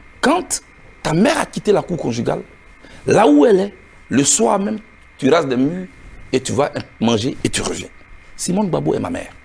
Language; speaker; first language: French; non-native, local second language; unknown